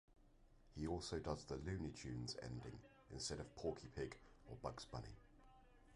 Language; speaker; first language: English; native; English